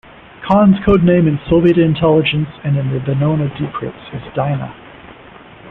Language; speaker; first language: English; native; English